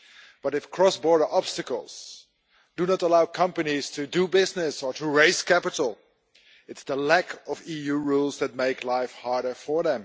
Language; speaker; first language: English; non-native, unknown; Dutch